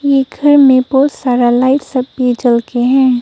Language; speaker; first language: Hindi; non-native, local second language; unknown